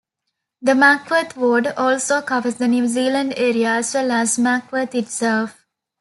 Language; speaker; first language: English; non-native, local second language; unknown